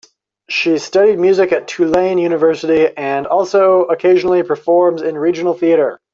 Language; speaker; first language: English; native; English